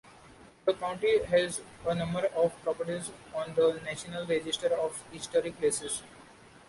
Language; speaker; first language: English; non-native, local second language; Marathi